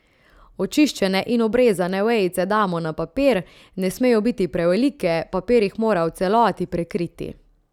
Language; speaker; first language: Slovenian; native; Slovenian